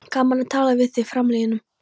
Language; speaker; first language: Icelandic; non-native, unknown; Polish